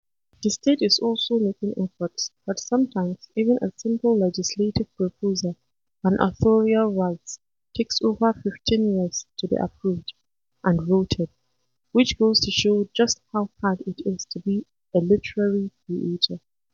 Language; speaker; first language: English; non-native, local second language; Hausa